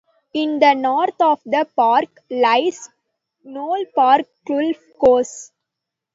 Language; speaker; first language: English; non-native, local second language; Tamil